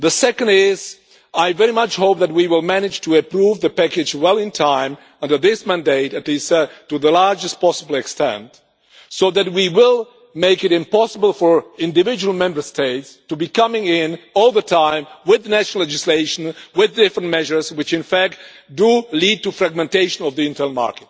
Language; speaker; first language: English; non-native, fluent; Czech